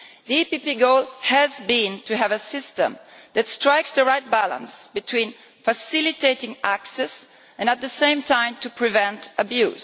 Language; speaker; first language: English; non-native, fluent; Italian